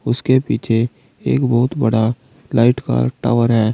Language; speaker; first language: Hindi; native; Hindi